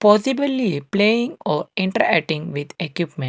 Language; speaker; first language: English; non-native, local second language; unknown